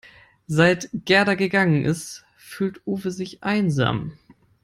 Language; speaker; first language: English; non-native, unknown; German